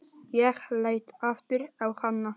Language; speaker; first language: Icelandic; non-native, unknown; Polish